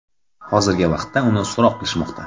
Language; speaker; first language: Uzbek; non-native, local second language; Kara-Kalpak